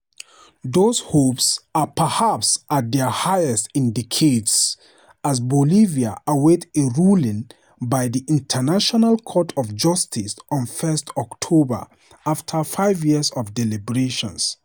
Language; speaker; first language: English; non-native, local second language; Hausa